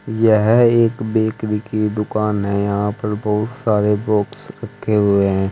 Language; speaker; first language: Hindi; native; Hindi